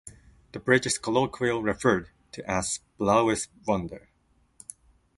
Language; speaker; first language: English; non-native, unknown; Japanese